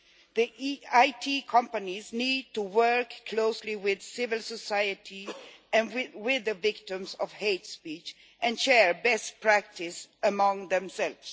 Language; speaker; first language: English; non-native, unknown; Swedish